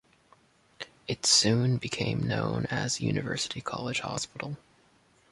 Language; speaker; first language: English; native; English